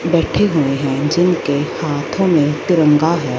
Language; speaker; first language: Hindi; non-native, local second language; Punjabi